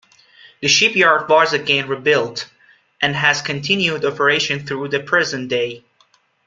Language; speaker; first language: English; non-native, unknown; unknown